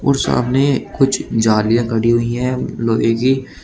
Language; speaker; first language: Hindi; native; Hindi